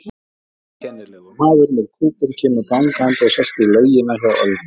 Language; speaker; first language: Icelandic; native; Icelandic